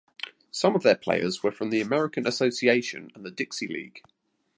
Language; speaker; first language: English; native; English